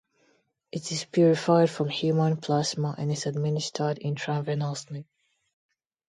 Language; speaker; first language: English; non-native, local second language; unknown